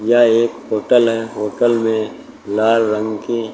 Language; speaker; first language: Hindi; native; Hindi